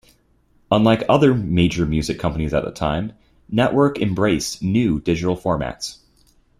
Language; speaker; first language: English; native; English